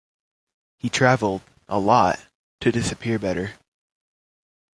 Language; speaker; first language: English; native; English